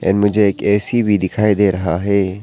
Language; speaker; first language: Hindi; non-native, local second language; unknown